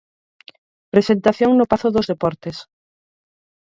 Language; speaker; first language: Galician; native; Galician